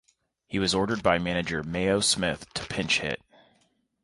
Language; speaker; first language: English; native; English